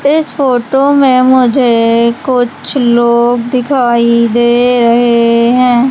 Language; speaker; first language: Hindi; native; Hindi